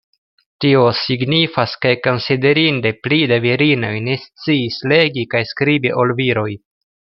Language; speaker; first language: Esperanto; non-native, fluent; Russian